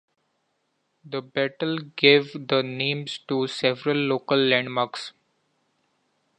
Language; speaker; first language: English; non-native, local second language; Marathi